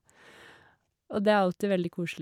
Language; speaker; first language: Norwegian; native; Norwegian